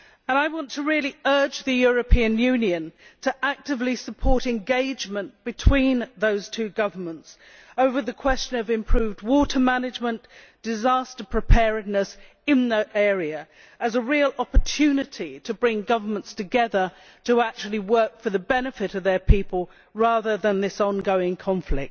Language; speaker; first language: English; native; English